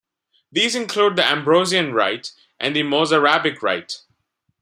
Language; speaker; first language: English; non-native, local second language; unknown